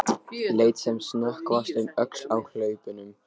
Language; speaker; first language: Icelandic; non-native, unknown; Lithuanian